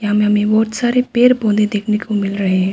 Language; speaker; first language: Hindi; non-native, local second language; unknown